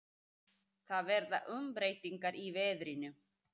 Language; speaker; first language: Icelandic; native; Icelandic